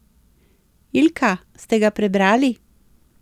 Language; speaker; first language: Slovenian; native; Slovenian